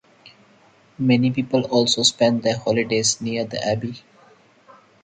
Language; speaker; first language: English; non-native, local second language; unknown